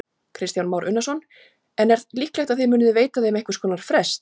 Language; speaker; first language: Icelandic; native; Icelandic